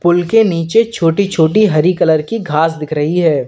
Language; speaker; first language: Hindi; native; Hindi